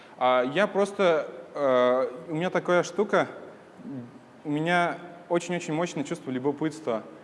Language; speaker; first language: Russian; native; Russian